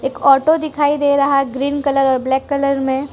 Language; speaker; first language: Hindi; non-native, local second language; Gujarati